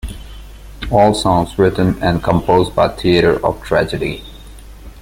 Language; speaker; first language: English; non-native, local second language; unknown